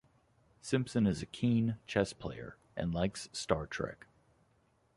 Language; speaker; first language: English; native; English